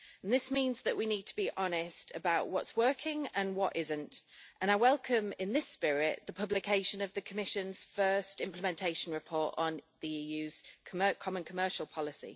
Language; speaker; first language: English; native; English